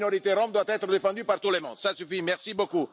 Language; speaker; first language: French; non-native, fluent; Italian